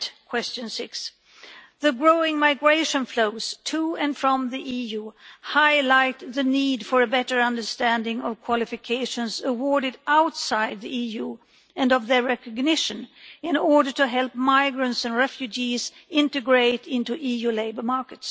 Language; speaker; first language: English; non-native, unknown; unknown